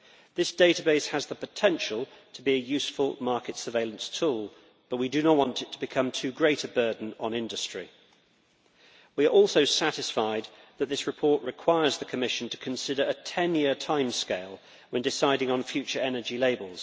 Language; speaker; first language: English; native; English